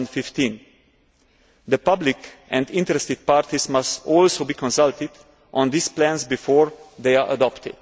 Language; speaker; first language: English; non-native, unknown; Slovenian